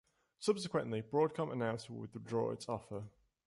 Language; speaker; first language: English; native; English